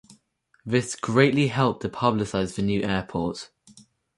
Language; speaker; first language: English; native; English